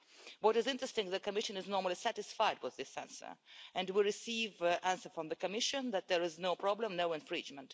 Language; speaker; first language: English; non-native, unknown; Russian